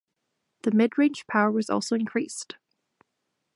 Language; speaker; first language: English; non-native, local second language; French